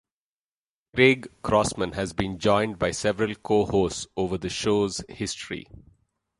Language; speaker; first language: English; non-native, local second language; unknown